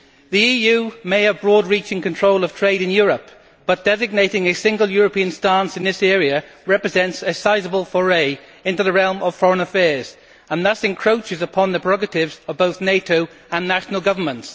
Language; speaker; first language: English; native; English